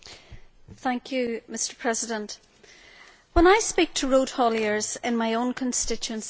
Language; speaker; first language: English; native; English